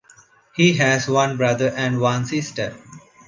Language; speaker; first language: English; non-native, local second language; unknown